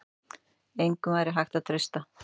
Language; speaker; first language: Icelandic; native; Icelandic